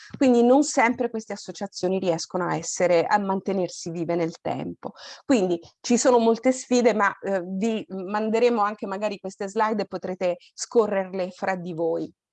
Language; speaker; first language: Italian; native; Italian